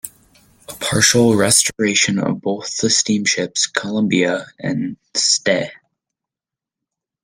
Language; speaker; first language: English; native; English